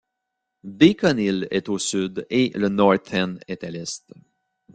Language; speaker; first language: French; native; French